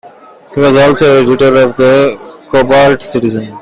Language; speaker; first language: English; non-native, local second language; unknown